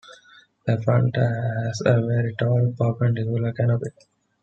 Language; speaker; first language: English; non-native, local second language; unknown